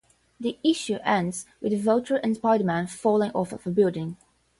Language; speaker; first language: English; non-native, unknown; Portuguese